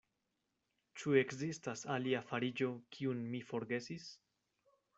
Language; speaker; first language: Esperanto; non-native, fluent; Spanish